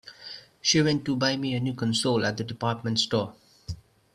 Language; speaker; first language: English; non-native, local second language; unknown